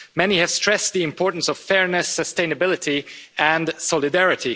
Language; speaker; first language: English; non-native, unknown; Hungarian